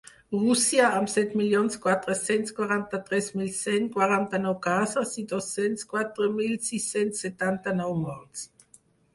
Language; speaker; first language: Catalan; non-native, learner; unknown